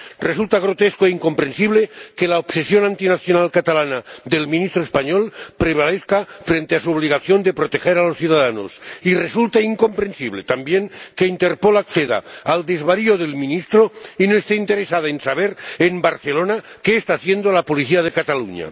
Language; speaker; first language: Spanish; non-native, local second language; Catalan